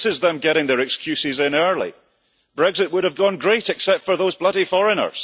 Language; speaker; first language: English; early bilingual, heritage; English